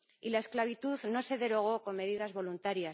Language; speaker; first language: Spanish; native; Spanish